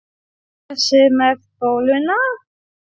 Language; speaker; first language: Icelandic; non-native, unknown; Polish